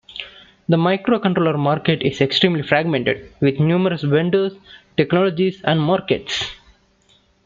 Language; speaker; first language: English; non-native, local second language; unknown